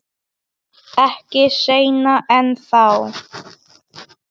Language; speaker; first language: Icelandic; non-native, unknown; Polish